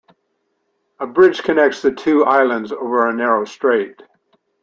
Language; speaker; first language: English; native; English